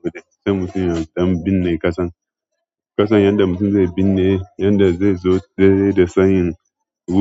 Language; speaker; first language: Hausa; non-native, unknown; Yoruba